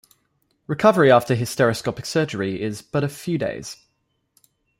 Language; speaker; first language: English; native; English